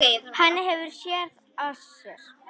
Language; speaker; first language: Icelandic; native; Icelandic